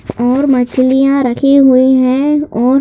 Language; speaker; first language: Hindi; native; Hindi